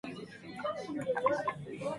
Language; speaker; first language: English; native; English